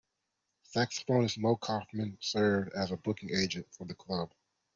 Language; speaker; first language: English; non-native, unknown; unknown